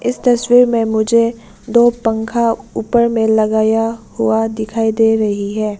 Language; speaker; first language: Hindi; non-native, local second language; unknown